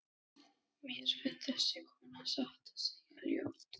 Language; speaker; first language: Icelandic; non-native, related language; Danish